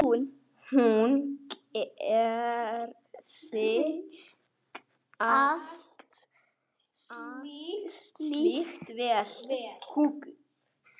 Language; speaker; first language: Icelandic; native; Icelandic